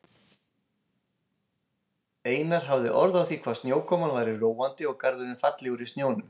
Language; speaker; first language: Icelandic; native; Icelandic